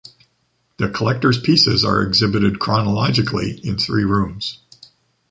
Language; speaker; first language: English; native; English